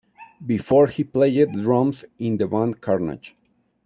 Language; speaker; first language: English; non-native, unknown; Spanish